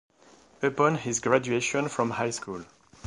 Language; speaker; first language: English; non-native, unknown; French